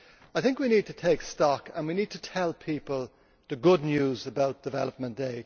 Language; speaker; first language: English; native; English